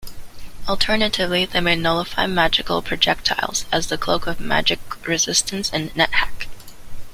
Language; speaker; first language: English; native; English